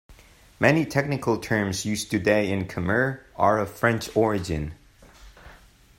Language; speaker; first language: English; non-native, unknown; Spanish